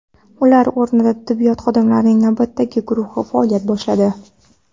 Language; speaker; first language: Uzbek; non-native, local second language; Kara-Kalpak